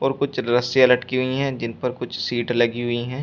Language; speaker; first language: Hindi; native; Hindi